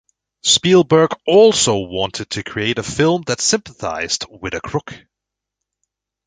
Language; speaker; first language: English; native; English